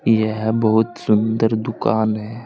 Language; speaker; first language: Hindi; native; Hindi